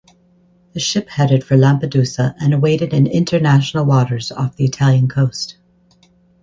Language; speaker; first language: English; native; English